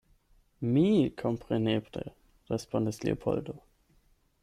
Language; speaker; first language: Esperanto; non-native, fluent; German